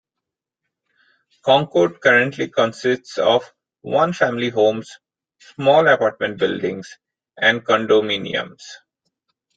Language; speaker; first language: English; non-native, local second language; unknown